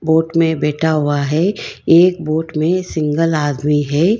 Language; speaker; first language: Hindi; non-native, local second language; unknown